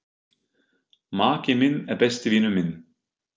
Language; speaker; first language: Icelandic; non-native, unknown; German